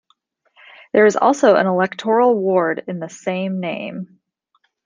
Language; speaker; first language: English; native; English